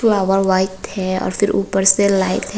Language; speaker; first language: Hindi; non-native, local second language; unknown